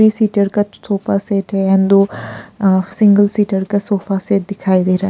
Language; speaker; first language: Hindi; non-native, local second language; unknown